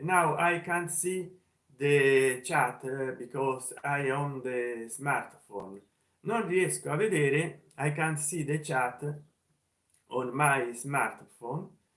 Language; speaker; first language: English; non-native, learner; Italian